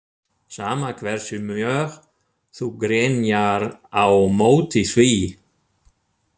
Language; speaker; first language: Icelandic; non-native, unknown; German